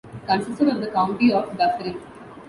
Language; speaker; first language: English; non-native, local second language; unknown